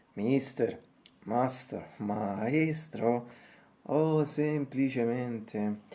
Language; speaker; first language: English; non-native, learner; Italian